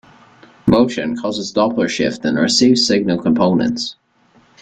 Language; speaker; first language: English; native; English